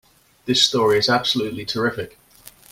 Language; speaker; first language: English; native; English